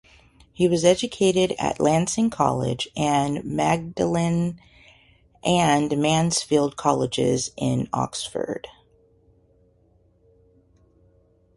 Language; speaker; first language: English; native; English